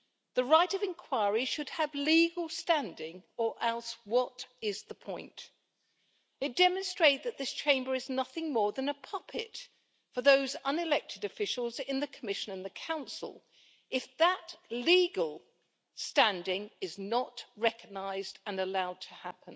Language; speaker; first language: English; native; English